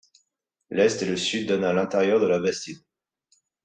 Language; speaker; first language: French; native; French